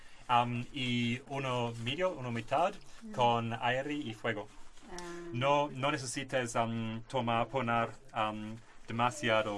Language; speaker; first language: Spanish; non-native, learner; English